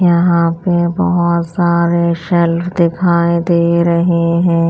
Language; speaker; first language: Hindi; non-native, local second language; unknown